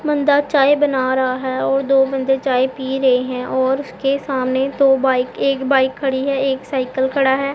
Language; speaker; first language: Hindi; non-native, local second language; Punjabi